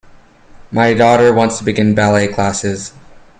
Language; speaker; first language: English; native; English